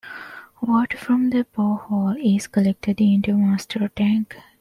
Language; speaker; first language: English; non-native, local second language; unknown